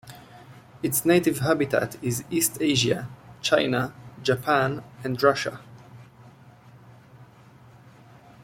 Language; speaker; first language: English; native; English